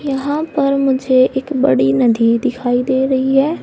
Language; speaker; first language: Hindi; native; Hindi